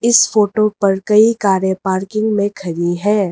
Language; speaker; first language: Hindi; non-native, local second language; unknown